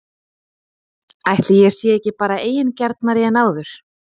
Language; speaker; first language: Icelandic; native; Icelandic